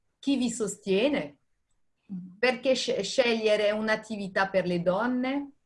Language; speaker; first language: Italian; native; Italian